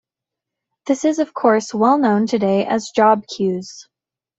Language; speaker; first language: English; native; English